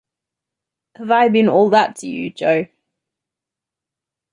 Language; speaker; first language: English; native; English